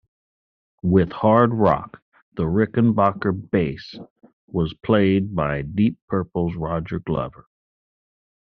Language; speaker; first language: English; native; English